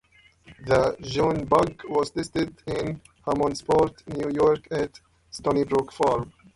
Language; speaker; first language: English; native; English